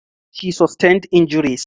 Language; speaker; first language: English; non-native, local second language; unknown